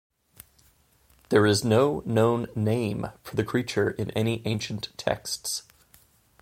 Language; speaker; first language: English; native; English